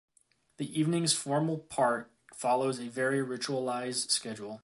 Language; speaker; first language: English; native; English